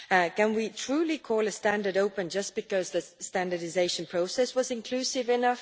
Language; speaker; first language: English; non-native, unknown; Estonian